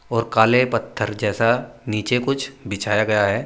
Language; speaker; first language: Hindi; native; Hindi